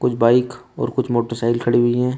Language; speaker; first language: Hindi; native; Hindi